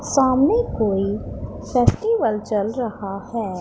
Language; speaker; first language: Hindi; non-native, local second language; Punjabi